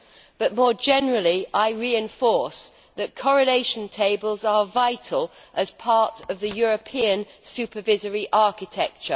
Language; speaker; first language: English; native; English